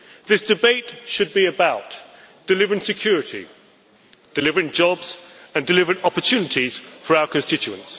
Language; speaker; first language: English; native; English